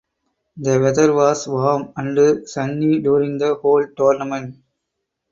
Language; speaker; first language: English; non-native, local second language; Tamil